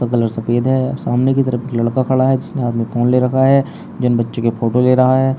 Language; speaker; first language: Hindi; native; Hindi